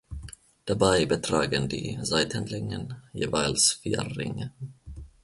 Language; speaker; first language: German; non-native, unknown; Finnish